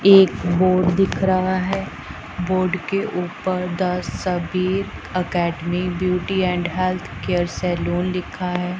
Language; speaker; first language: Hindi; non-native, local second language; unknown